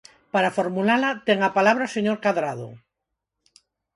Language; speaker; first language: Galician; non-native, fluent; Spanish